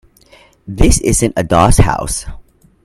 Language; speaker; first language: English; non-native, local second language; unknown